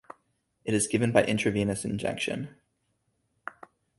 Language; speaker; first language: English; native; English